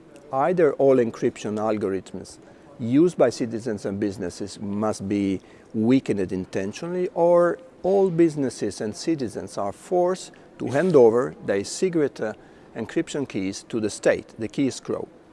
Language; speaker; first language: English; non-native, fluent; Italian